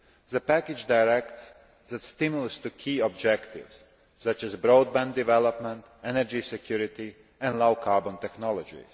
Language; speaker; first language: English; non-native, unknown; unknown